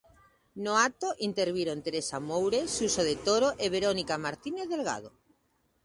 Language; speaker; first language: Galician; native; Galician